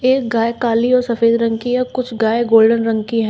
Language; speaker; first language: Hindi; native; Hindi